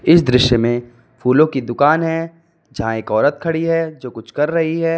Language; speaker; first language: Hindi; native; Hindi